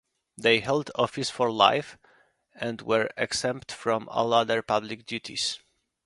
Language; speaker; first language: English; non-native, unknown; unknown